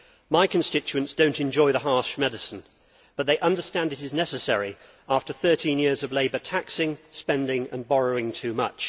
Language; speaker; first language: English; native; English